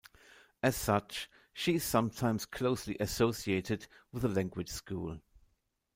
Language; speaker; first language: English; non-native, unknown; German